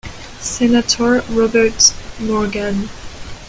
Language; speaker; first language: English; non-native, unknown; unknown